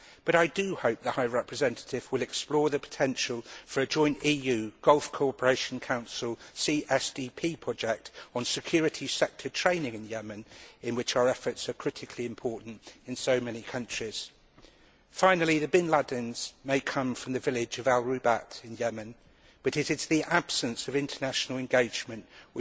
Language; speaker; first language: English; native; English